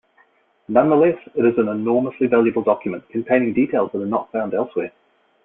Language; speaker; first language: English; native; English